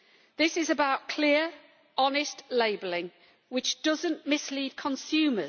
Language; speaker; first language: English; native; English